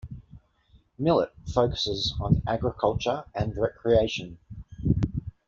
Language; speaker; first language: English; native; English